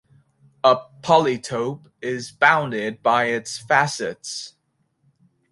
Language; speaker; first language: English; native; English